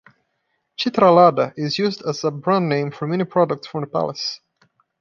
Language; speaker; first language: English; non-native, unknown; Portuguese